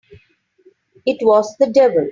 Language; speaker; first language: English; non-native, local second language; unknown